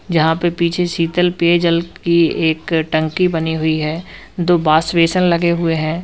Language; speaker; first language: Hindi; native; Hindi